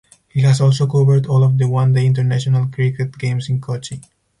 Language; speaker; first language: English; non-native, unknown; Spanish